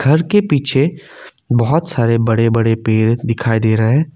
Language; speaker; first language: Hindi; non-native, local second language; Assamese